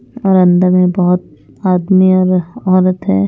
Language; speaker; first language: Hindi; non-native, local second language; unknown